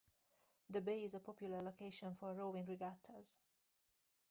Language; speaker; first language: English; native; English